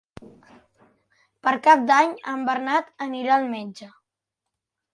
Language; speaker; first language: Catalan; native; Catalan